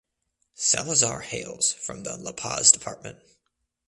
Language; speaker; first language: English; native; English